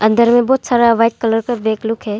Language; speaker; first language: Hindi; non-native, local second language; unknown